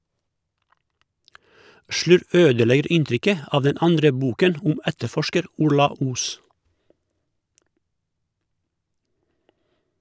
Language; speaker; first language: Norwegian; non-native, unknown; Croatian